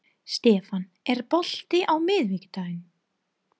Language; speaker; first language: Icelandic; non-native, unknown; English